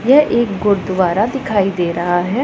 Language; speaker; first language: Hindi; non-native, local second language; Punjabi